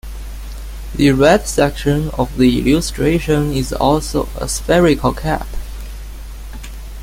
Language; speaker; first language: English; non-native, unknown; Chinese